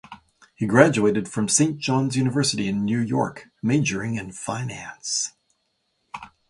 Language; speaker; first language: English; native; English